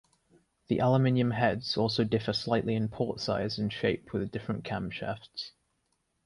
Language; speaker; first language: English; native; English